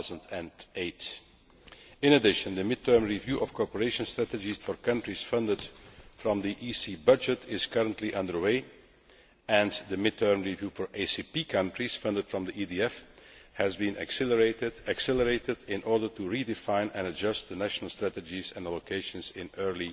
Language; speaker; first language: English; non-native, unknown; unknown